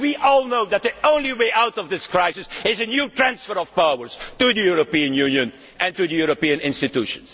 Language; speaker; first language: English; non-native, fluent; Dutch